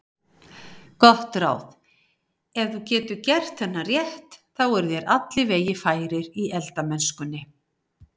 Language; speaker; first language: Icelandic; native; Icelandic